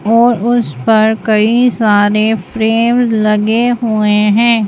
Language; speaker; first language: Hindi; native; Hindi